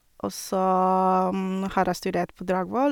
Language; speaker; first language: Norwegian; non-native, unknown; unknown